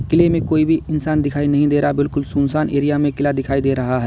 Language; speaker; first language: Hindi; native; Hindi